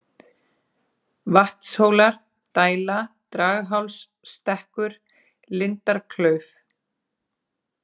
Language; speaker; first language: Icelandic; native; Icelandic